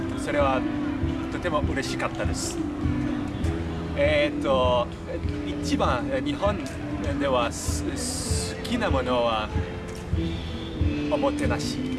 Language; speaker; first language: Japanese; non-native, learner; Portuguese